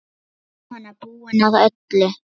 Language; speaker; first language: Icelandic; non-native, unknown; Lithuanian